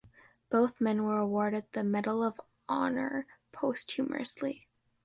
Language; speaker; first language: English; native; English